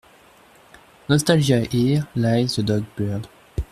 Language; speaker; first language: English; non-native, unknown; French